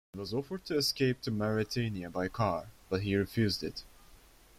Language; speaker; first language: English; non-native, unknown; Turkish